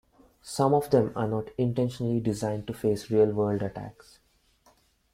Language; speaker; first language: English; non-native, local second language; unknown